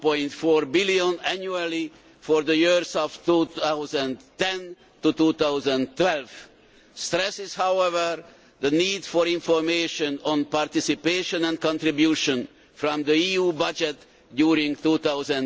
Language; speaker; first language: English; non-native, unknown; Hungarian